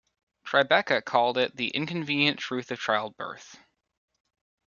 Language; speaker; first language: English; native; English